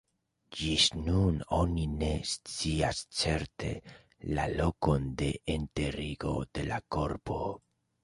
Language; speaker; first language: Esperanto; non-native, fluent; Spanish